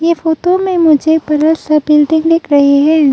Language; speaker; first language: Hindi; non-native, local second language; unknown